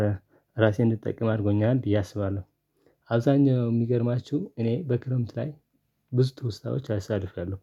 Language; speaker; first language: Amharic; non-native, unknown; Tigrinya